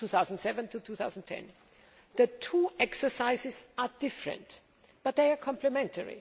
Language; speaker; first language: English; non-native, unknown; German